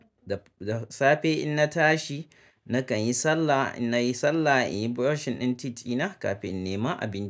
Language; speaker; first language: Hausa; native; Hausa